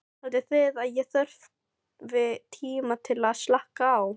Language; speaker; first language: Icelandic; non-native, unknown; Filipino